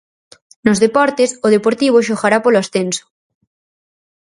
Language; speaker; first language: Galician; native; Galician